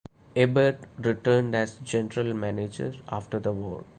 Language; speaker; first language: English; non-native, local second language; Malayalam